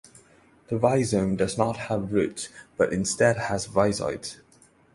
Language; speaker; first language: English; non-native, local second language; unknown